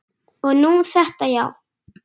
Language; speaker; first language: Icelandic; native; Icelandic